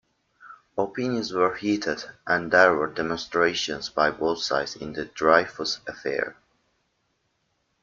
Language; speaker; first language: English; native; English